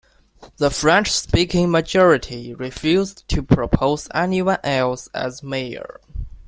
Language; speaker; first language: English; non-native, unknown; Chinese